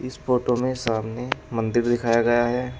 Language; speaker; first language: Hindi; native; Hindi